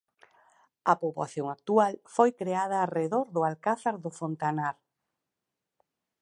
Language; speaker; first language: Galician; native; Galician